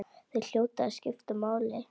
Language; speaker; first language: Icelandic; native; Icelandic